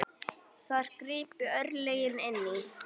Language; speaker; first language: Icelandic; native; Icelandic